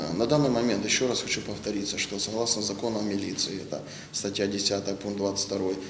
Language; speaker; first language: Ukrainian; non-native, local second language; Russian